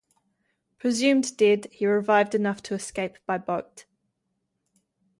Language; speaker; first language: English; native; English